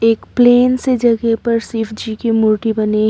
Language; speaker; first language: Hindi; non-native, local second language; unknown